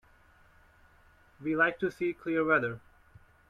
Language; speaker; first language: English; non-native, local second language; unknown